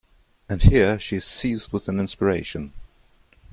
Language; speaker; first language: English; non-native, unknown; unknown